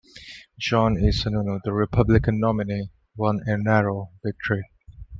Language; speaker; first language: English; non-native, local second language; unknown